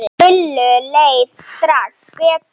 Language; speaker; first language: Icelandic; non-native, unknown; Slovenian